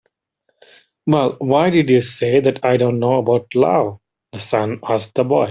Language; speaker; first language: English; non-native, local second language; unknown